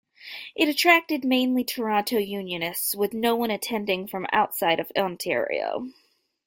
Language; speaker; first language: English; native; English